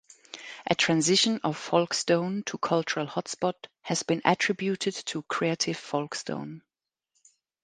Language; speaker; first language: English; non-native, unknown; German